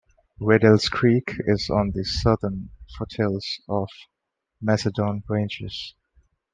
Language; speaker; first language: English; non-native, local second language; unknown